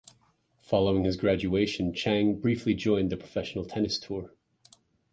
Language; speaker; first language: English; native; English